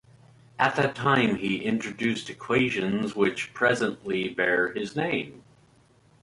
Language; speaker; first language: English; native; English